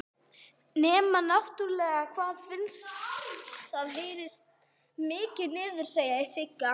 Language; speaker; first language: Icelandic; non-native, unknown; English